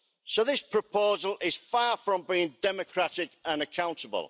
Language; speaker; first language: English; native; English